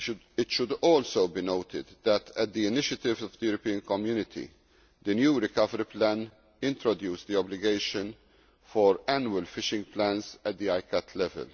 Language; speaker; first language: English; non-native, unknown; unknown